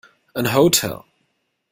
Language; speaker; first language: English; non-native, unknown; German